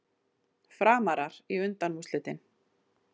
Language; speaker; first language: Icelandic; native; Icelandic